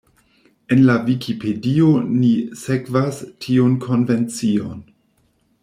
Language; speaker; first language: Esperanto; non-native, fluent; German